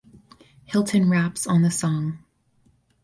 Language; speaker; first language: English; native; English